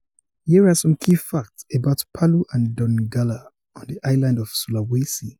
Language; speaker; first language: English; non-native, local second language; Yoruba